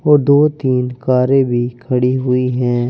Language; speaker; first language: Hindi; native; Hindi